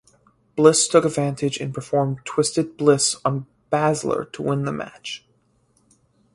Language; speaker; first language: English; native; English